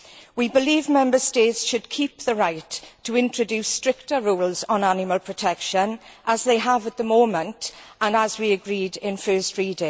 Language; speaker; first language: English; native; English